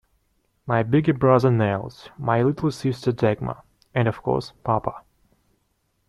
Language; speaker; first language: English; non-native, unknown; Russian